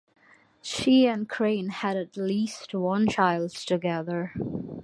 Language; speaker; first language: English; non-native, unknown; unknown